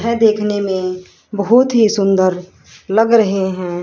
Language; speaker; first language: Hindi; native; Hindi